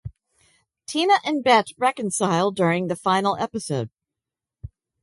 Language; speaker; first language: English; native; English